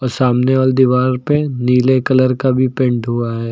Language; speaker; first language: Hindi; native; Hindi